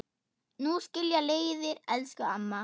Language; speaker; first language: Icelandic; non-native, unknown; German